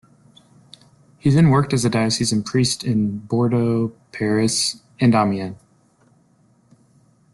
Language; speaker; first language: English; native; English